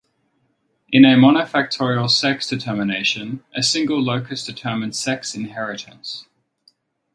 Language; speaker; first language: English; native; English